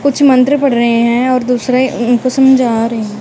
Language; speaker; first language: Hindi; non-native, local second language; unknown